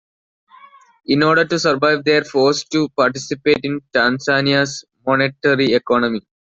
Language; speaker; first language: English; non-native, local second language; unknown